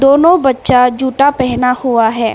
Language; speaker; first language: Hindi; non-native, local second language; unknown